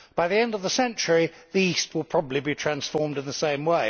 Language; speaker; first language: English; native; English